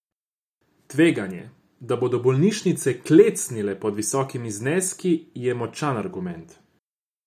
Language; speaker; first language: Slovenian; non-native, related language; Croatian